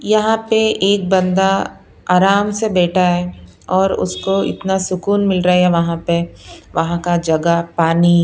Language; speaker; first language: Hindi; non-native, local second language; Punjabi